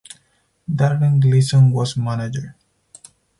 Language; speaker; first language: English; non-native, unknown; Spanish